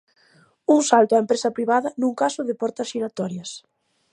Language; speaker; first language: Galician; native; Galician